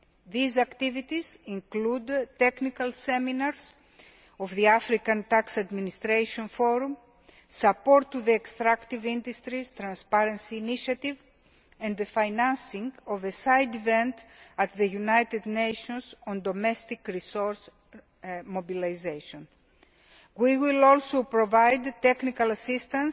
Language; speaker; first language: English; non-native, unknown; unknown